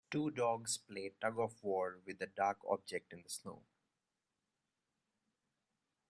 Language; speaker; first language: English; non-native, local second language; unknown